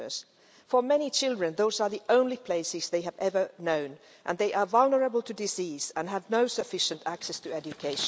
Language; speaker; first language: English; non-native, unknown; Finnish